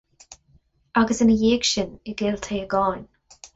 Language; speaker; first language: Irish; non-native, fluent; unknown